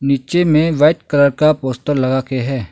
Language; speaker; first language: Hindi; non-native, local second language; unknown